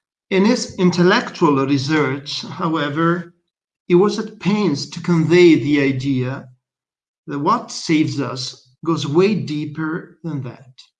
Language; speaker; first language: English; non-native, fluent; Italian